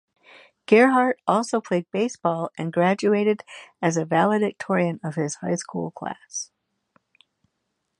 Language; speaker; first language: English; native; English